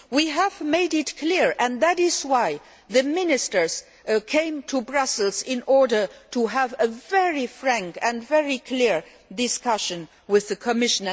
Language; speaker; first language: English; non-native, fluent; Luxembourgish